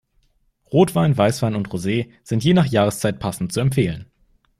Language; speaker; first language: German; native; German